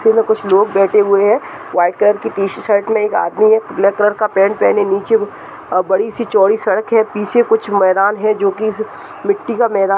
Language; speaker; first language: Hindi; native; Hindi